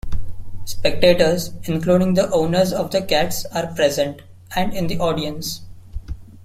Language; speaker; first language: English; non-native, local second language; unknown